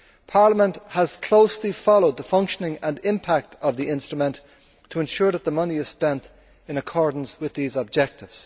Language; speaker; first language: English; native; English